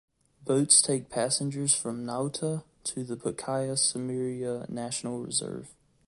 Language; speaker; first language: English; native; English